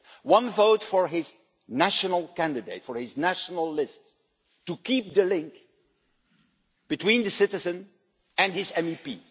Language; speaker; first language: English; non-native, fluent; Dutch